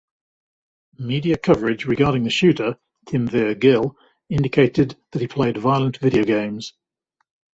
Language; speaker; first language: English; native; English